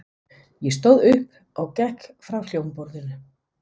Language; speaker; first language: Icelandic; non-native, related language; Danish